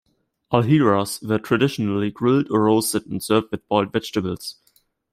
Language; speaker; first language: English; non-native, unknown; German